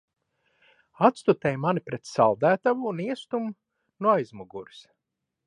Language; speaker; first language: Latvian; early bilingual, heritage; Latvian